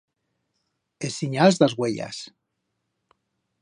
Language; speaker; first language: Aragonese; native; Aragonese